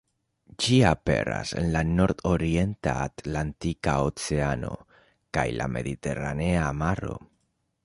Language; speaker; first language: Esperanto; non-native, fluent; Spanish